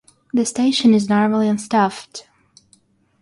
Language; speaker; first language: English; non-native, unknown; Russian